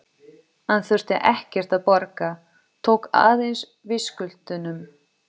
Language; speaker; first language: Icelandic; non-native, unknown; Portuguese